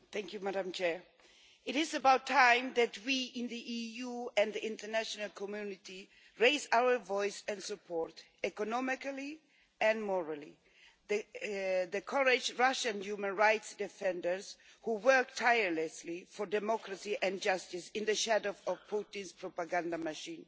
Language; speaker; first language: English; non-native, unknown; Swedish